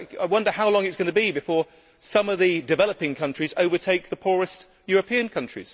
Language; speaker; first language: English; native; English